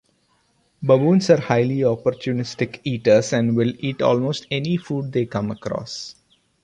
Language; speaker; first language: English; non-native, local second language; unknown